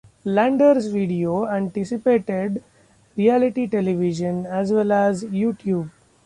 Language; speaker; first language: English; non-native, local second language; Marathi